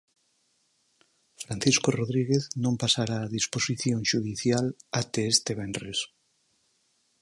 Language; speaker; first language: Galician; native; Galician